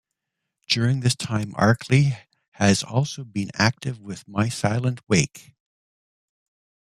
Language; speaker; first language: English; native; English